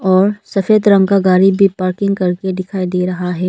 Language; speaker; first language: Hindi; non-native, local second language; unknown